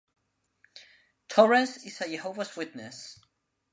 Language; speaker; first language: English; non-native, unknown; Spanish